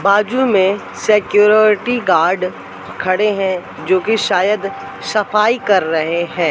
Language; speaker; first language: Hindi; native; Hindi